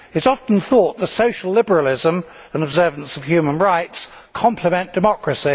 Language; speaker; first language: English; native; English